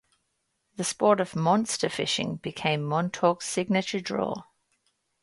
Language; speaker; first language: English; native; English